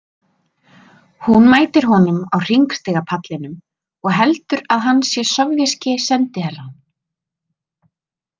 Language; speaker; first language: Icelandic; native; Icelandic